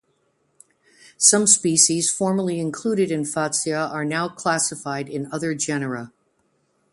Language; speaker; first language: English; native; English